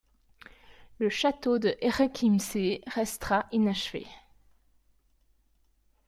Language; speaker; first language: French; native; French